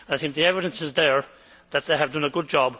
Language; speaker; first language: English; native; English